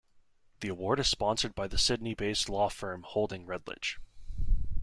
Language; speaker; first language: English; native; English